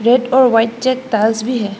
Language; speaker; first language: Hindi; non-native, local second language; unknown